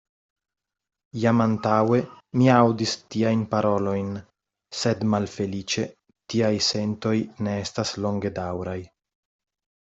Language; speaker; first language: Esperanto; non-native, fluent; Italian